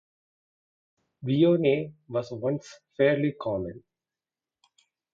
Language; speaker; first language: English; non-native, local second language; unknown